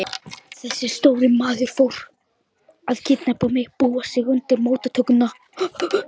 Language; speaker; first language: Icelandic; non-native, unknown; Lithuanian